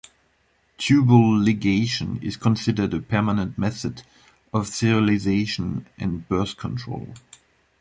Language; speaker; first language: English; non-native, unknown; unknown